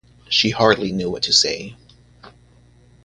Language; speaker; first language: English; native; English